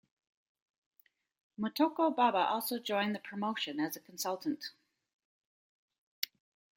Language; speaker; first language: English; native; English